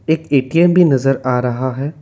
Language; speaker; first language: Hindi; non-native, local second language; Assamese